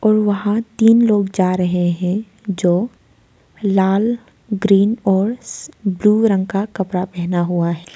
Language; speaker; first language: Hindi; non-native, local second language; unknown